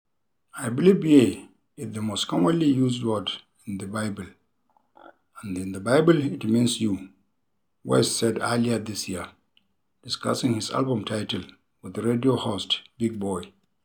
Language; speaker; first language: English; non-native, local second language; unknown